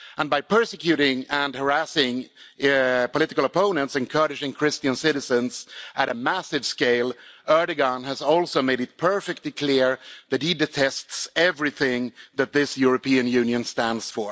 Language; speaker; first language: English; non-native, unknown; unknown